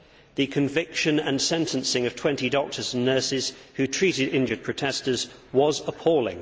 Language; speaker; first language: English; native; English